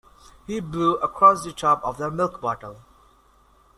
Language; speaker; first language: English; non-native, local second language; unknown